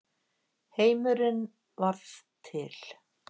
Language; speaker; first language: Icelandic; native; Icelandic